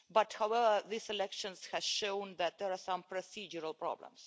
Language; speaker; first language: English; non-native, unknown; Russian